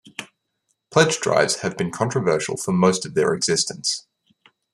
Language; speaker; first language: English; native; English